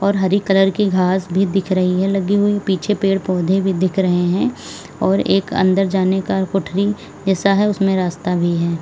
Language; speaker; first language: Hindi; native; Hindi